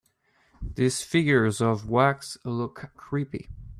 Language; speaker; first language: English; native; English